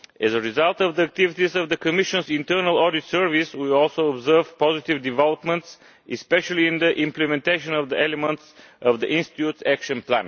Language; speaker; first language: English; non-native, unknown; Bulgarian